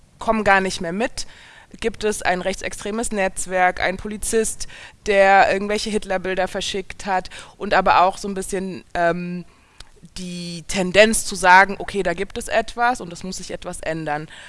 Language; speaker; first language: German; native; German